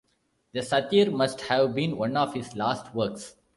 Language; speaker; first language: English; non-native, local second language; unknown